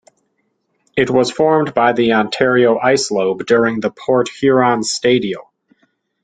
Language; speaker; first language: English; native; English